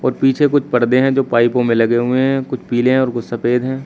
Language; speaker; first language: Hindi; native; Hindi